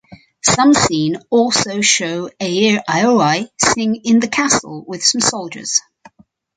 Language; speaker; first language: English; native; English